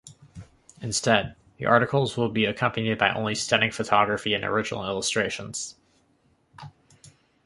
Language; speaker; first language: English; native; English